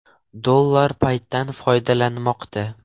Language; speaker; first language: Uzbek; non-native, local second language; Russian